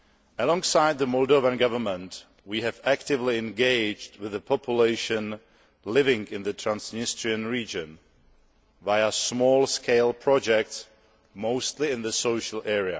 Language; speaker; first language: English; non-native, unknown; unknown